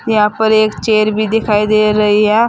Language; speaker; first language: Hindi; native; Hindi